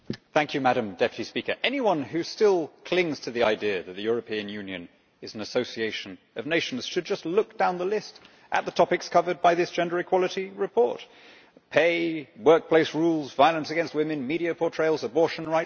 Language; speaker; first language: English; native; English